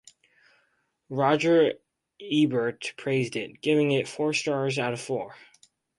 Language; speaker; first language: English; native; English